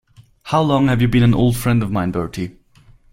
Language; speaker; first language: English; non-native, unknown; German